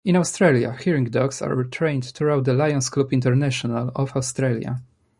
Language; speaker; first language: English; non-native, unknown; Polish